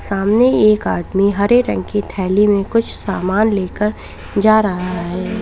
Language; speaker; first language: Hindi; native; Hindi